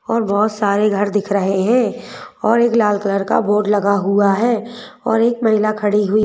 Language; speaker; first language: Hindi; native; Hindi